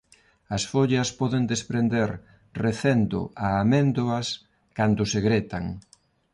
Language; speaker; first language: Galician; non-native, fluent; Spanish